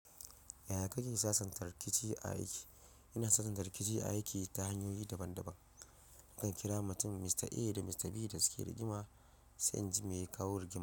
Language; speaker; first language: Hausa; non-native, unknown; Yoruba